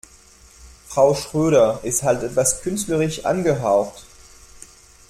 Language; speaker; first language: German; non-native, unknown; French